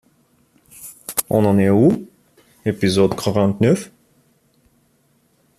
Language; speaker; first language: French; non-native, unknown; Bulgarian